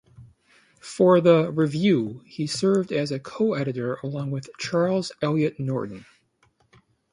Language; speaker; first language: English; native; English